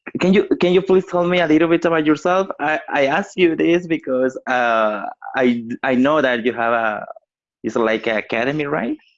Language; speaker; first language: English; non-native, learner; Spanish